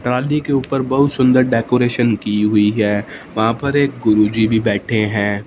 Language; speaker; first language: Hindi; non-native, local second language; Punjabi